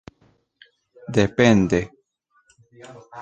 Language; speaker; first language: Esperanto; non-native, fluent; Spanish